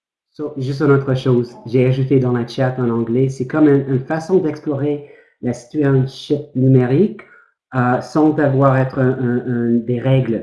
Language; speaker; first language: French; non-native, fluent; English